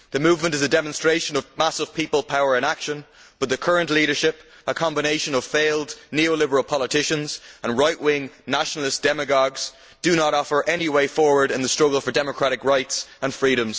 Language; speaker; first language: English; native; English